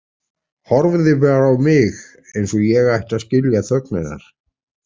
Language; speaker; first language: Icelandic; native; Icelandic